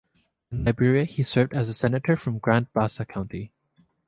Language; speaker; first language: English; native; English